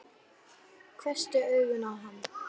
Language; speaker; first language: Icelandic; native; Icelandic